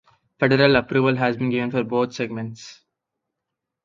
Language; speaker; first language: English; non-native, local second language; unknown